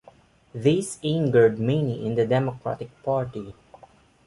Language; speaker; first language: English; non-native, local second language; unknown